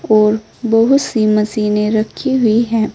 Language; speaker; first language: Hindi; native; Hindi